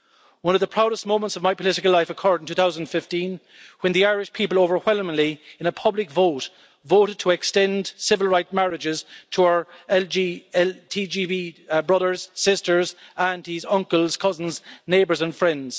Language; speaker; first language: English; native; English